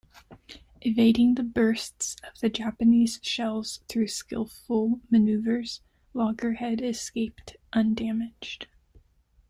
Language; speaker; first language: English; native; English